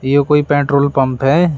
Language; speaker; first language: Hindi; native; Hindi